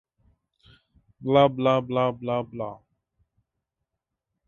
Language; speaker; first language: English; native; English